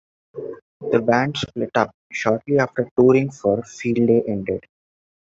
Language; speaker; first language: English; non-native, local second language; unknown